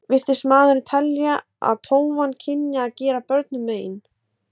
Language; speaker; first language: Icelandic; native; Icelandic